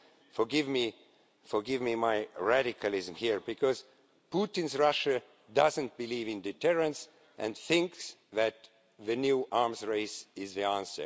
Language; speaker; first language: English; non-native, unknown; Estonian